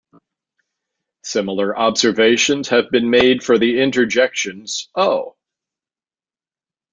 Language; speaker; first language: English; native; English